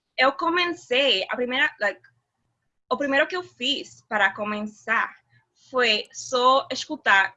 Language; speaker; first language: Portuguese; non-native, related language; Spanish